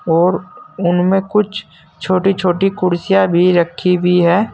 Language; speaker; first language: Hindi; native; Hindi